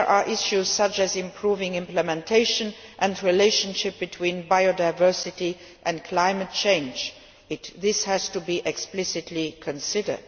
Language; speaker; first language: English; non-native, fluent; Luxembourgish